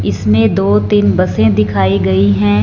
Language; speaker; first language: Hindi; non-native, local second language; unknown